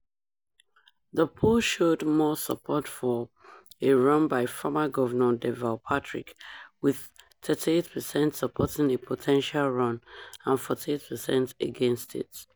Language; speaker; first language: English; non-native, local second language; Yoruba